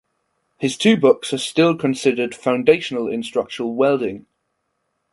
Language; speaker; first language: English; non-native, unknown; German